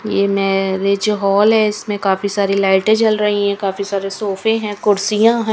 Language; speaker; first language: Hindi; native; Hindi